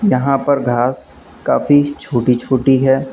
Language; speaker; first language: Hindi; native; Hindi